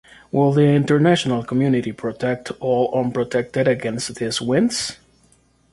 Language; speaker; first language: English; non-native, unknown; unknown